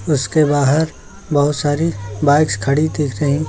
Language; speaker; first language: Hindi; native; Hindi